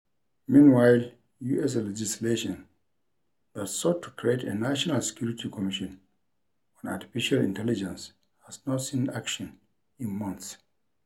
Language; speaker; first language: English; non-native, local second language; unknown